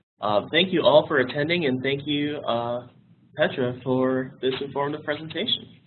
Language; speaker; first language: English; native; English